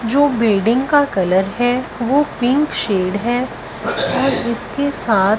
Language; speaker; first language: Hindi; non-native, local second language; Punjabi